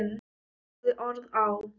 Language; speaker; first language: Icelandic; non-native, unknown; Thai